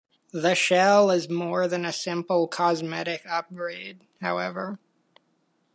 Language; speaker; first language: English; native; English